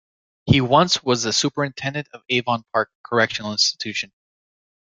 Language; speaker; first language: English; native; English